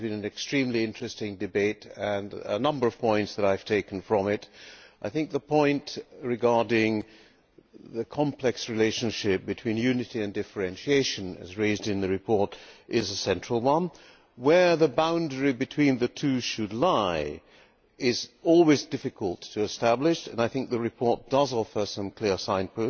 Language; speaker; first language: English; non-native, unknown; Hungarian